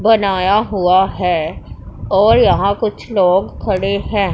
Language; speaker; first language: Hindi; non-native, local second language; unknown